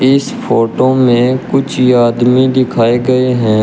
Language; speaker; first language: Hindi; native; Hindi